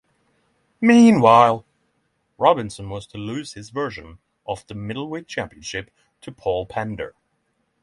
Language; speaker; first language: English; non-native, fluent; Norwegian